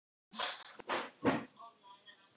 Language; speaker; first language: Icelandic; non-native, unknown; Thai